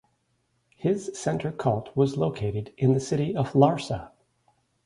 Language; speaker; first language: English; native; English